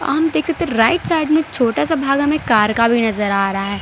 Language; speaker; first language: Hindi; non-native, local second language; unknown